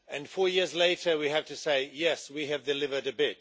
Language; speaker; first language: English; non-native, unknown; Swedish